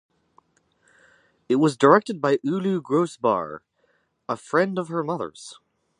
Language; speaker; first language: English; native; English